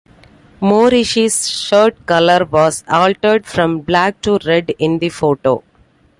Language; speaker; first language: English; non-native, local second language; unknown